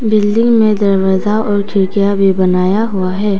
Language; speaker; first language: Hindi; non-native, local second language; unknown